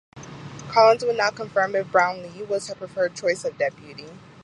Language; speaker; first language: English; native; English